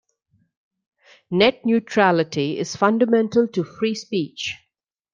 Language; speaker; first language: English; non-native, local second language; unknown